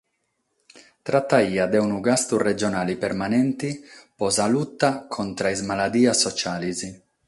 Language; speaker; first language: Sardinian; non-native, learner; Catalan